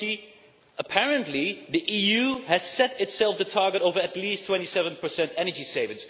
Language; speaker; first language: English; non-native, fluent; Dutch